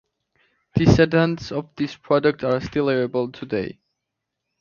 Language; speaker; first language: English; native; English